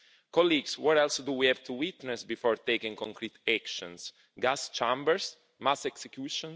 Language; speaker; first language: English; non-native, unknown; Italian